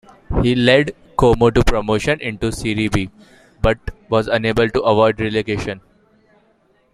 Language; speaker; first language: English; non-native, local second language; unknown